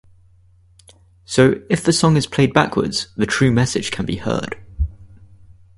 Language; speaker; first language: English; native; English